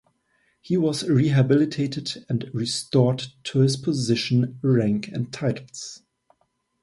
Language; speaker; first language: English; non-native, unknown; German